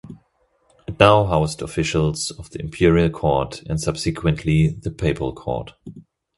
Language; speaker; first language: English; non-native, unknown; German